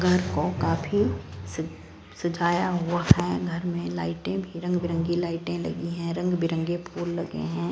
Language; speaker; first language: Hindi; non-native, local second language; Punjabi